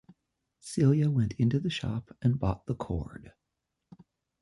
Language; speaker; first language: English; native; English